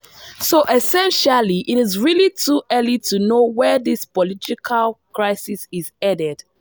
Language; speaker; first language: English; non-native, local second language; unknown